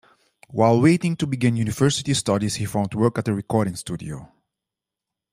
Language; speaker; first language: English; non-native, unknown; Dutch